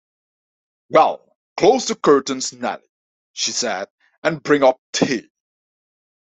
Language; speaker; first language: English; non-native, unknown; Dutch